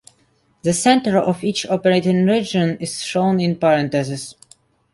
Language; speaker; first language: English; non-native, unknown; Russian